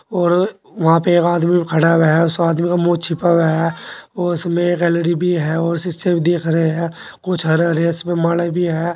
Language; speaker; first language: Hindi; native; Hindi